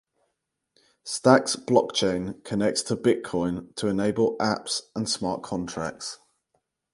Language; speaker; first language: English; native; English